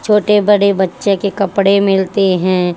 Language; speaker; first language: Hindi; native; Hindi